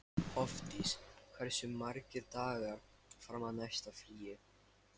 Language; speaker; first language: Icelandic; non-native, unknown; Lithuanian